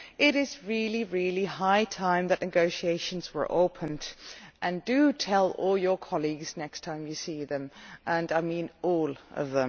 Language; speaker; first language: English; non-native, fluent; Dutch